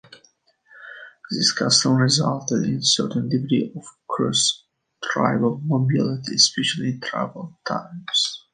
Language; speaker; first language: English; native; English